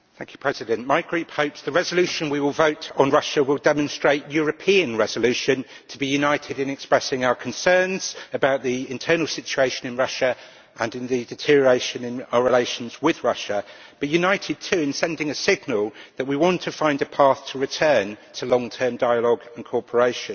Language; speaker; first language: English; native; English